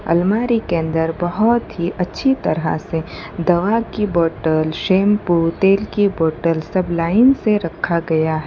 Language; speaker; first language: Hindi; non-native, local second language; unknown